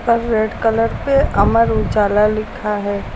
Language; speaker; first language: Hindi; native; Hindi